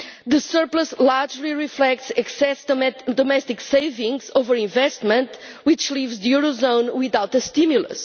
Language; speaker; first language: English; non-native, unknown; Portuguese